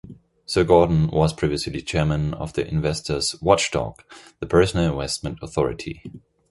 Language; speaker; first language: English; non-native, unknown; German